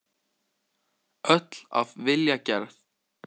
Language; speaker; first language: Icelandic; native; Icelandic